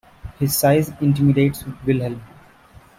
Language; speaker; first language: English; non-native, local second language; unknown